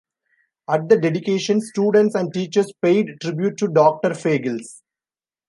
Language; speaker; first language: English; non-native, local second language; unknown